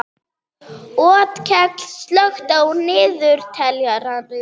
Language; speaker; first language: Icelandic; non-native, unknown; German